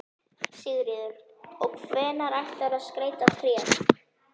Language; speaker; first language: Icelandic; native; Icelandic